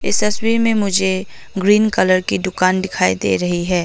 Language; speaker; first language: Hindi; non-native, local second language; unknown